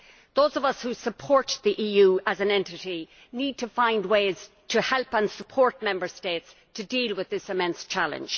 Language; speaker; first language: English; native; English